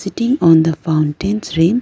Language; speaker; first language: English; non-native, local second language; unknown